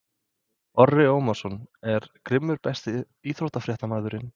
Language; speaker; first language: Icelandic; non-native, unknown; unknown